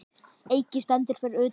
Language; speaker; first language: Icelandic; native; Icelandic